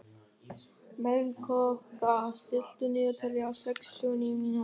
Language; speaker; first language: Icelandic; non-native, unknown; German